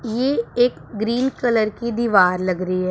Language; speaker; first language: Hindi; non-native, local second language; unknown